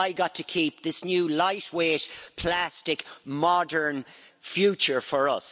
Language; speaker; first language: English; native; English